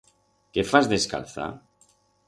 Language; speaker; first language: Aragonese; non-native, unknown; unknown